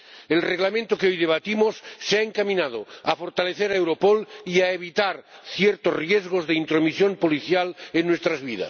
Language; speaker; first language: Spanish; non-native, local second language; Catalan